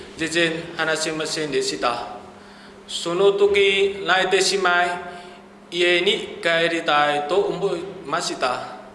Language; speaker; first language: Japanese; non-native, learner; Vietnamese